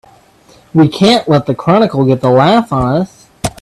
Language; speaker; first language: English; native; English